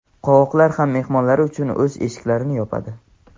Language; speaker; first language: Uzbek; non-native, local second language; Tajik